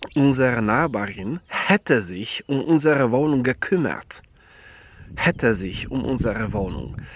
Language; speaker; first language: German; non-native, fluent; Polish